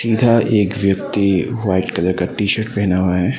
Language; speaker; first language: Hindi; non-native, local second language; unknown